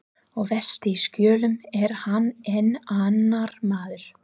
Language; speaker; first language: Icelandic; non-native, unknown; English